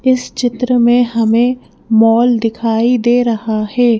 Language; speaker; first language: Hindi; native; Hindi